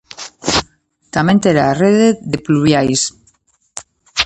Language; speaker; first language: Galician; native; Galician